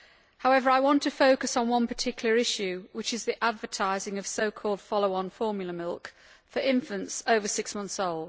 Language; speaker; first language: English; native; English